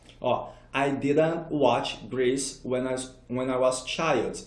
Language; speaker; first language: English; non-native, fluent; Portuguese